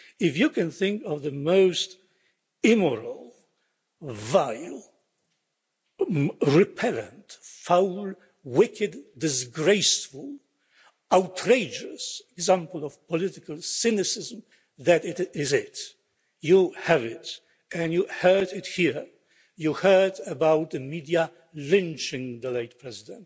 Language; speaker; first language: English; non-native, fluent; Polish